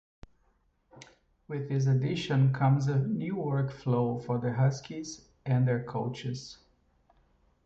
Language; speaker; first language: English; non-native, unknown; Portuguese